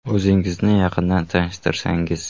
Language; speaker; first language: Uzbek; native; Uzbek